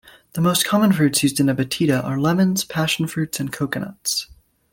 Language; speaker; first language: English; native; English